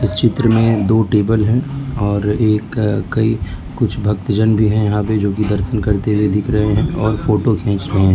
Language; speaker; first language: Hindi; non-native, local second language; Gujarati